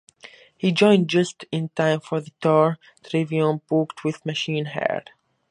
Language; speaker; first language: English; native; English